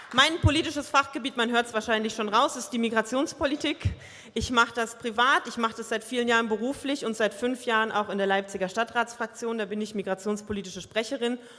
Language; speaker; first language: German; early bilingual, other home language; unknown